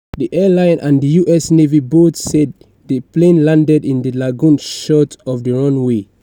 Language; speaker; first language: English; non-native, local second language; Yoruba